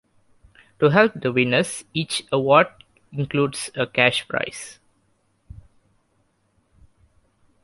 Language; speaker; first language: English; non-native, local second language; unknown